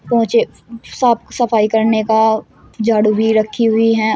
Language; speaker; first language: Hindi; native; Hindi